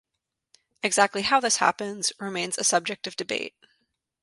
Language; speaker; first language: English; native; English